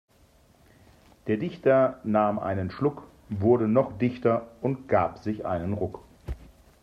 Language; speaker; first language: German; native; German